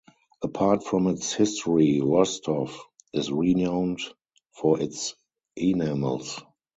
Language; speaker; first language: English; non-native, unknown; German